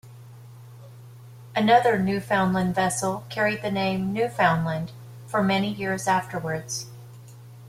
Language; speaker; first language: English; native; English